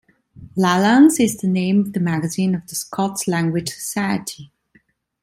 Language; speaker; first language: English; non-native, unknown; Italian